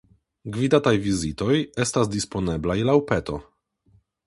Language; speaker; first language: Esperanto; non-native, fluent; Polish